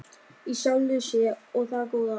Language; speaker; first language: Icelandic; non-native, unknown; German